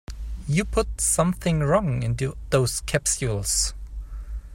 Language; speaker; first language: English; native; English